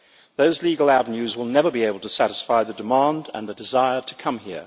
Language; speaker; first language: English; native; English